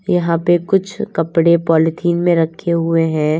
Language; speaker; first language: Hindi; native; Hindi